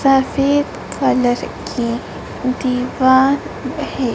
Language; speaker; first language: Hindi; native; Hindi